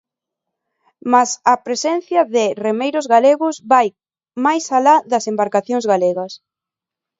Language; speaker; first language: Galician; non-native, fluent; Spanish